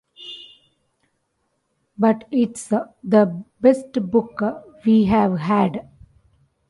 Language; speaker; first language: English; non-native, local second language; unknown